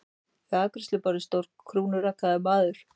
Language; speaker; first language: Icelandic; native; Icelandic